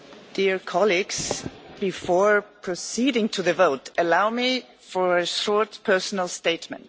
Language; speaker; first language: English; non-native, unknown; German